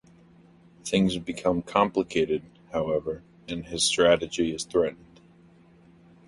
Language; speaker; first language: English; native; English